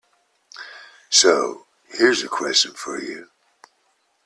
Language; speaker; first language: English; native; English